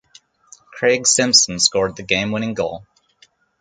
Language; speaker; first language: English; native; English